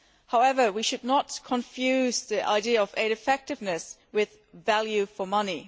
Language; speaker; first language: English; non-native, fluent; German